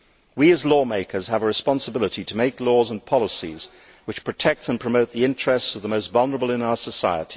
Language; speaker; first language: English; native; English